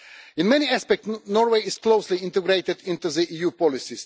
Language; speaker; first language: English; non-native, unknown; Russian